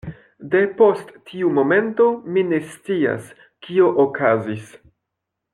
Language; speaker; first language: Esperanto; non-native, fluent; French